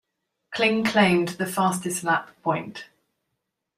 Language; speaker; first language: English; native; English